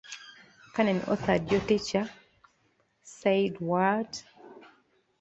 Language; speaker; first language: English; non-native, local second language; Ganda